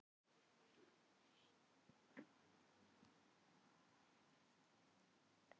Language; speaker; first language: Icelandic; non-native, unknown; Filipino